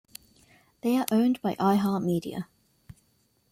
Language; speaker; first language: English; native; English